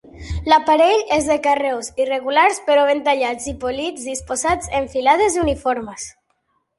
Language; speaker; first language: Catalan; non-native, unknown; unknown